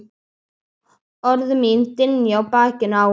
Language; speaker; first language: Icelandic; native; Icelandic